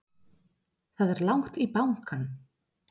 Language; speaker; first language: Icelandic; non-native, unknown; Spanish